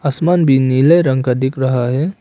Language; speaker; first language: Hindi; non-native, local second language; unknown